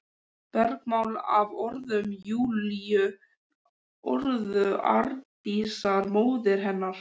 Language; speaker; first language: Icelandic; native; Icelandic